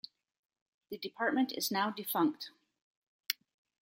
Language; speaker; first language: English; native; English